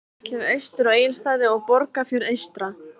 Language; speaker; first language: Icelandic; native; Icelandic